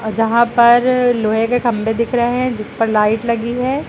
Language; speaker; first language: Hindi; native; Hindi